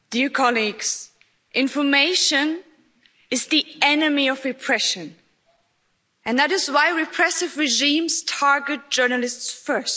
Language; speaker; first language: English; non-native, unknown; German